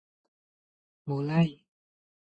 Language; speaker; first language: Indonesian; non-native, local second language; Javanese